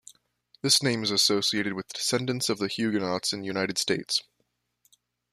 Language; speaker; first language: English; native; English